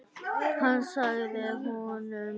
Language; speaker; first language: Icelandic; native; Icelandic